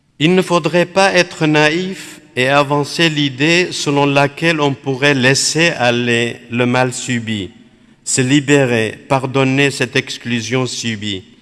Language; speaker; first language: French; non-native, fluent; Aramaic